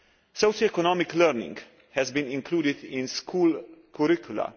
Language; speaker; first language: English; non-native, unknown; Slovenian